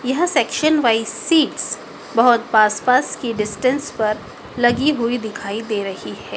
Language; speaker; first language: Hindi; native; Hindi